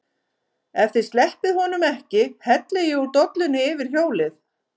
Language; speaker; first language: Icelandic; native; Icelandic